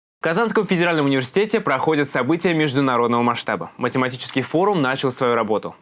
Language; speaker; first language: Russian; native; Russian